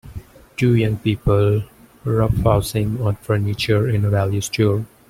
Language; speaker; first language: English; non-native, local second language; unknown